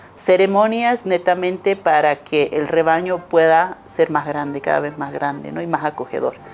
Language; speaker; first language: Spanish; non-native, local second language; Aymara